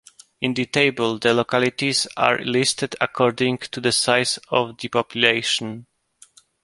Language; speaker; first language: English; non-native, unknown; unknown